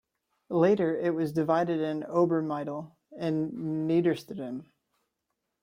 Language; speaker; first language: English; native; English